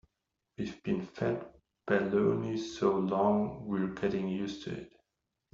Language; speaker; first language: English; native; English